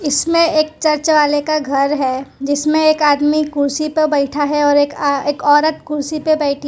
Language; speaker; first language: Hindi; non-native, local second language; Gujarati